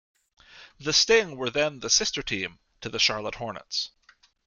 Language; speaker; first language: English; native; English